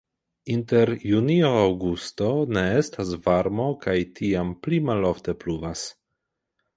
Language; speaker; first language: Esperanto; non-native, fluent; Polish